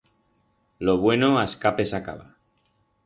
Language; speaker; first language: Aragonese; non-native, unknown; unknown